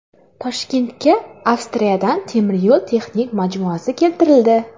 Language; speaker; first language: Uzbek; non-native, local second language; Kara-Kalpak